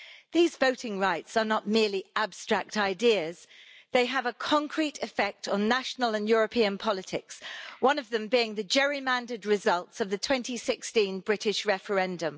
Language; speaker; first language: English; native; English